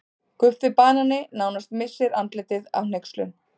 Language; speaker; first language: Icelandic; native; Icelandic